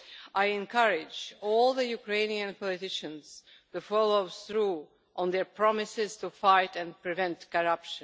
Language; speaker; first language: English; non-native, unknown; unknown